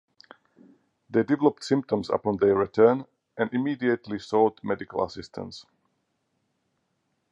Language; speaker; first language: English; non-native, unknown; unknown